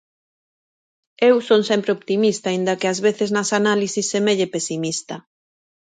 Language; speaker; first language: Galician; native; Galician